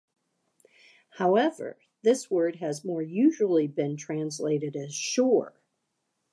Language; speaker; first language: English; native; English